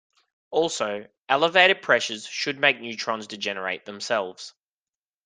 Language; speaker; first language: English; native; English